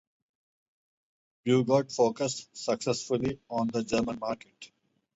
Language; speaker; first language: English; non-native, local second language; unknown